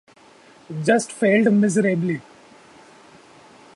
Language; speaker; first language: English; non-native, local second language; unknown